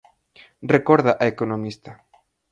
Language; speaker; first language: Galician; native; Galician